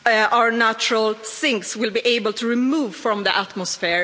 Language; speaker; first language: English; non-native, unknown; Swedish